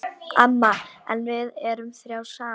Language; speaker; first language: Icelandic; non-native, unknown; Polish